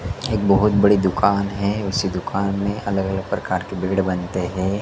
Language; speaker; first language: Hindi; native; Hindi